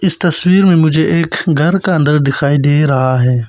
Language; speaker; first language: Hindi; non-native, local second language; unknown